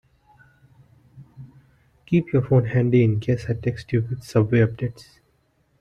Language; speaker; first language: English; non-native, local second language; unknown